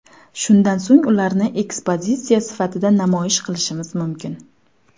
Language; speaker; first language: Uzbek; native; Uzbek